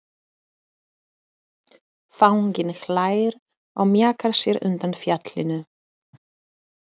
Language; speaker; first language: Icelandic; non-native, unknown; Polish